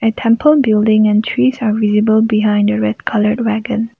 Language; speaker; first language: English; non-native, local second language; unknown